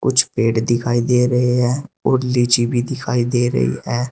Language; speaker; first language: Hindi; native; Hindi